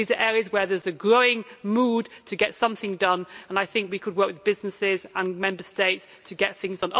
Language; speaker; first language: English; native; English